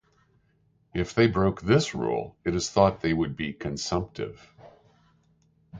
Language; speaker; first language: English; native; English